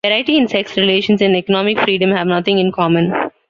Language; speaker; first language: English; non-native, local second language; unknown